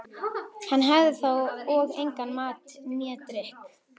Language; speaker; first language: Icelandic; native; Icelandic